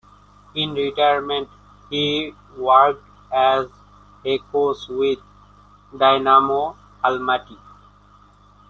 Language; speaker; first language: English; non-native, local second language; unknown